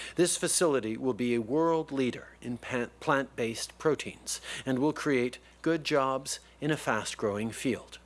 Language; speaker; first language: English; native; English